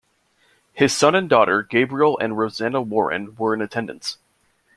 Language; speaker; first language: English; native; English